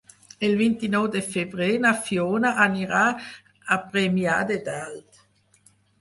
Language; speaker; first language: Catalan; non-native, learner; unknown